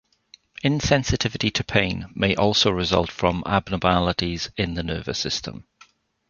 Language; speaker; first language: English; native; English